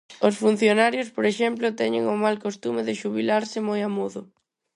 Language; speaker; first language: Galician; non-native, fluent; Spanish